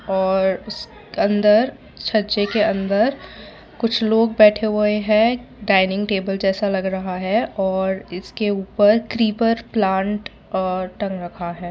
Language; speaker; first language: Hindi; non-native, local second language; Gujarati